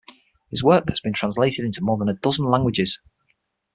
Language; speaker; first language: English; native; English